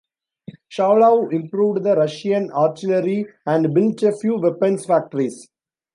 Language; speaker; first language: English; non-native, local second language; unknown